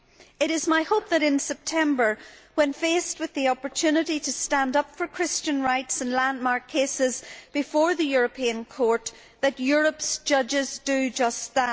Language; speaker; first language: English; native; English